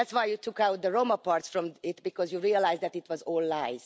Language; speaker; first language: English; non-native, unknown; Hungarian